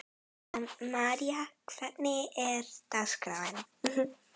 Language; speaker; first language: Icelandic; native; Icelandic